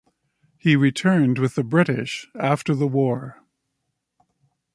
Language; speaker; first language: English; native; English